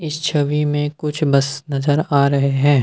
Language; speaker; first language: Hindi; non-native, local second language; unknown